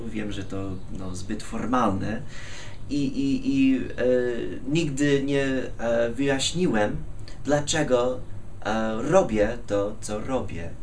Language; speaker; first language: Polish; non-native, fluent; English